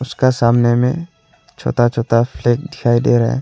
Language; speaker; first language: Hindi; non-native, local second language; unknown